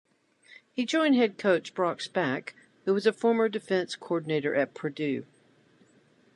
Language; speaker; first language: English; native; English